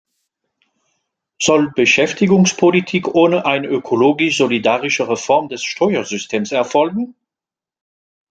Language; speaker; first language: German; non-native, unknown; French